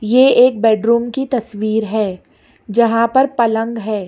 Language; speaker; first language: Hindi; non-native, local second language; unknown